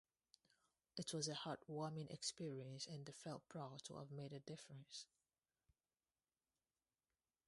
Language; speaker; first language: English; non-native, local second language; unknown